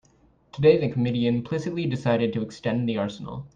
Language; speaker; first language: English; native; English